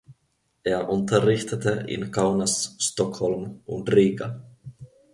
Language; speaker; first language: German; non-native, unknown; Finnish